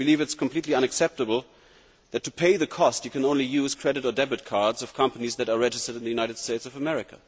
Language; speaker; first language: English; non-native, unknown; German